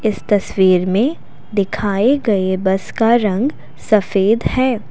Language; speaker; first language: Hindi; non-native, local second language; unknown